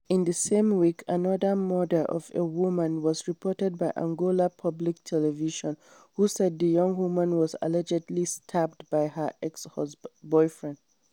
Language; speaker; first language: English; non-native, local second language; Hausa